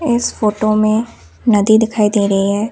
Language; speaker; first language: Hindi; non-native, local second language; Assamese